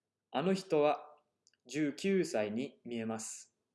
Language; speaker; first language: Japanese; non-native, fluent; English